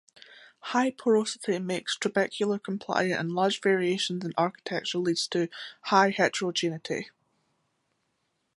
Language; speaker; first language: English; native; English